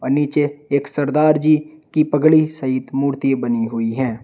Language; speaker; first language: Hindi; native; Hindi